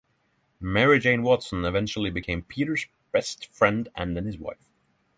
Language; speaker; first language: English; non-native, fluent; Norwegian